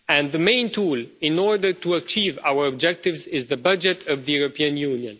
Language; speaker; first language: English; non-native, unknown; Romanian